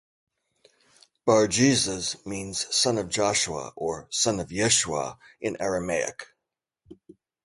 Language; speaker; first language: English; native; English